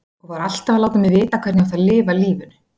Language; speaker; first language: Icelandic; native; Icelandic